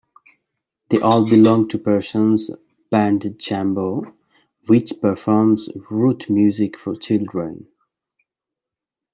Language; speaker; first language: English; native; English